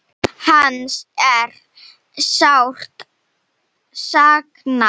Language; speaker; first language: Icelandic; non-native, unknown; Slovenian